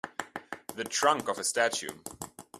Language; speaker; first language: English; non-native, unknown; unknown